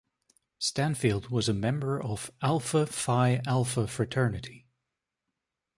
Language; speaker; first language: English; native; English